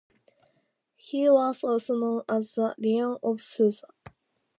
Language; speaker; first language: English; non-native, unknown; Japanese